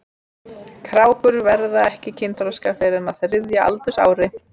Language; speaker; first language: Icelandic; native; Icelandic